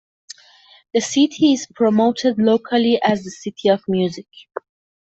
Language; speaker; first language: English; non-native, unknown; Persian